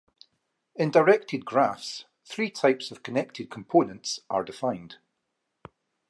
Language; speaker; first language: English; native; English